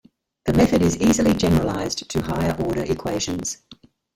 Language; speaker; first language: English; native; English